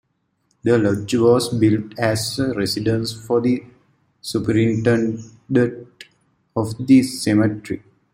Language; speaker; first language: English; native; English